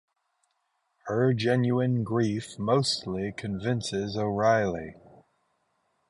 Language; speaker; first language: English; native; English